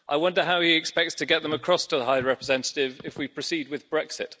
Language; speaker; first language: English; native; English